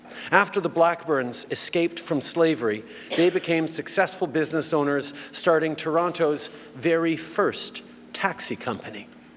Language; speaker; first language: English; native; English